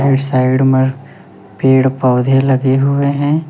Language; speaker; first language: Hindi; native; Hindi